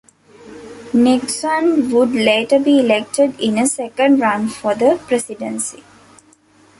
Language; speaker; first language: English; non-native, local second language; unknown